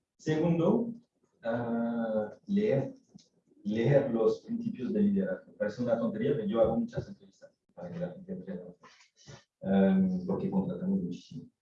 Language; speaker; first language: Spanish; non-native, fluent; French